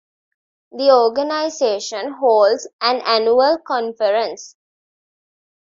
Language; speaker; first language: English; non-native, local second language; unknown